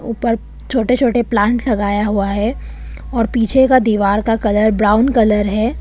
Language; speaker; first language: Hindi; non-native, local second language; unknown